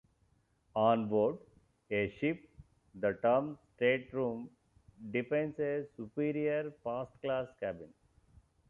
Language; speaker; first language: English; non-native, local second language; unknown